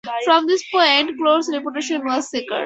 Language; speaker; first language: English; native; English